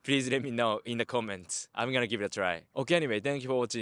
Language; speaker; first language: English; non-native, fluent; Japanese